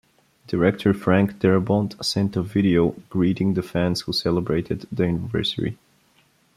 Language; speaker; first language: English; non-native, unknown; Bulgarian